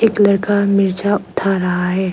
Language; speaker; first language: Hindi; non-native, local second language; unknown